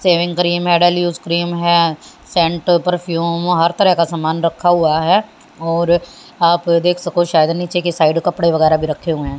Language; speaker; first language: Hindi; native; Hindi